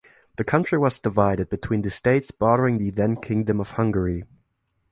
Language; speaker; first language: English; non-native, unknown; German